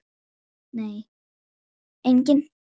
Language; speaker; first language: Icelandic; native; Icelandic